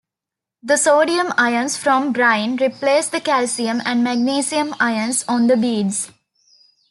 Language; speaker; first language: English; non-native, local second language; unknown